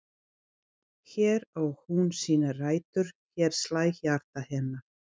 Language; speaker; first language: Icelandic; non-native, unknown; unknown